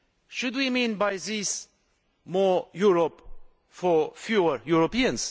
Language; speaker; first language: English; non-native, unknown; Romanian